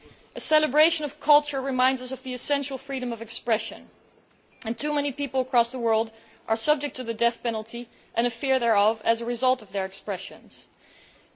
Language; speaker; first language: English; non-native, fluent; Dutch